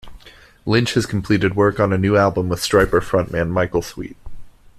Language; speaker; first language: English; native; English